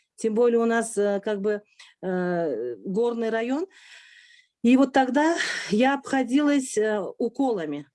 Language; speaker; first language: Russian; non-native, local second language; Uzbek